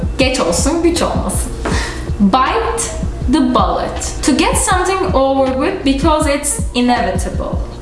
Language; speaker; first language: English; non-native, fluent; Turkish